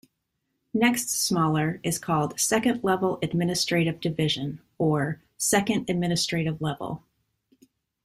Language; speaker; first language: English; native; English